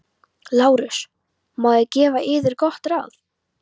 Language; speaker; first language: Icelandic; non-native, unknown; Polish